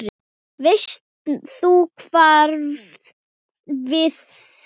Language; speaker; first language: Icelandic; non-native, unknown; Thai